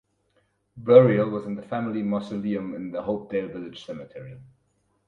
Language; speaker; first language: English; non-native, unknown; German